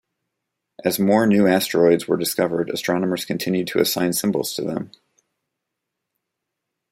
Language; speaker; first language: English; native; English